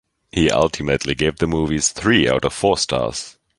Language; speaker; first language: English; non-native, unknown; German